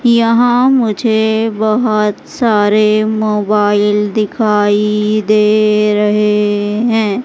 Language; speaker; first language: Hindi; native; Hindi